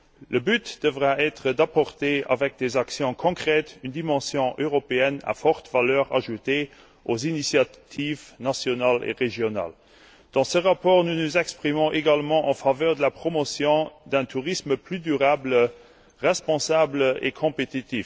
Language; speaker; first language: French; non-native, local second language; Luxembourgish